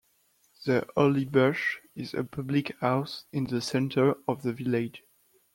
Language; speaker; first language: English; non-native, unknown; French